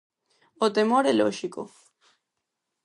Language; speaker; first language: Galician; non-native, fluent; Spanish